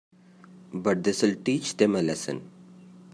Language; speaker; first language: English; non-native, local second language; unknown